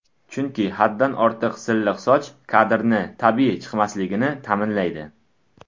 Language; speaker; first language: Uzbek; non-native, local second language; Tajik